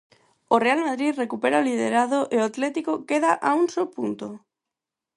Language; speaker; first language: Galician; non-native, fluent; Spanish